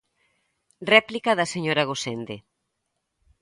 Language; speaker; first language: Galician; native; Galician